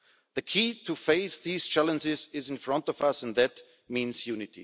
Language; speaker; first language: English; non-native, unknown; German